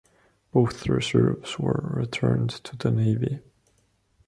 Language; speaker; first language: English; non-native, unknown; Estonian